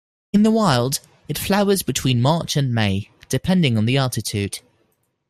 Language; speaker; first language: English; non-native, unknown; Dutch